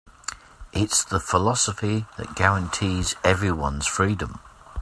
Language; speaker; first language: English; native; English